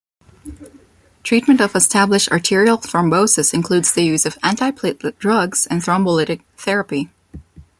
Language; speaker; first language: English; non-native, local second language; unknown